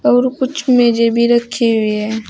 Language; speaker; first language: Hindi; native; Hindi